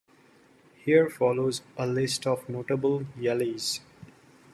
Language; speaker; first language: English; non-native, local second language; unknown